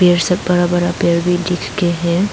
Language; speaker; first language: Hindi; non-native, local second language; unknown